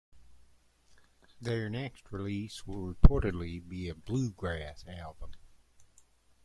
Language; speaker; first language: English; native; English